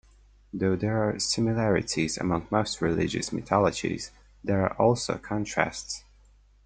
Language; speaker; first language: English; non-native, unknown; Polish